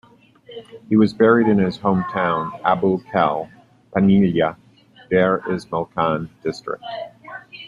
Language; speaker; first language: English; native; English